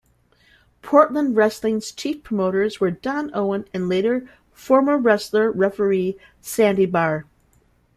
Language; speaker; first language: English; native; English